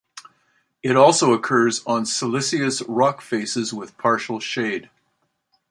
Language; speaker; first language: English; native; English